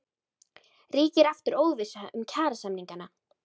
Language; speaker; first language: Icelandic; native; Icelandic